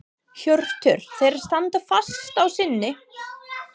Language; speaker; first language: Icelandic; non-native, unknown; English